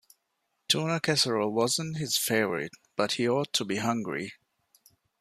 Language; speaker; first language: English; non-native, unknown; Divehi